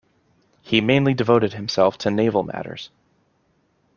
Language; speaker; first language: English; native; English